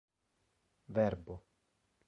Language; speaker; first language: Esperanto; non-native, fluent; Italian